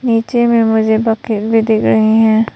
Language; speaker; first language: Hindi; non-native, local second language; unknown